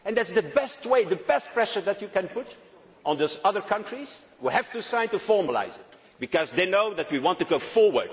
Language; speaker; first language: English; non-native, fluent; Dutch